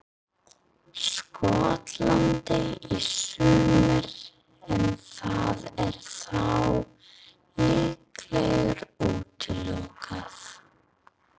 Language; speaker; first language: Icelandic; non-native, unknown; English